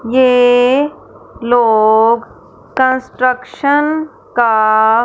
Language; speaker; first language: Hindi; non-native, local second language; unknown